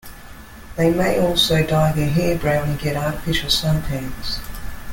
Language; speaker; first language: English; native; English